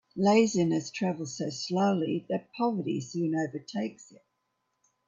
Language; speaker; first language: English; native; English